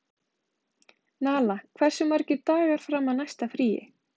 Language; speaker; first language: Icelandic; native; Icelandic